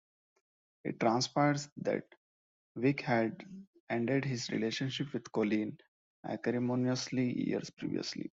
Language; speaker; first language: English; non-native, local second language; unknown